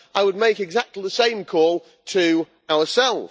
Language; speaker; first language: English; native; English